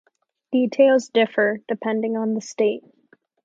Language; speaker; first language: English; native; English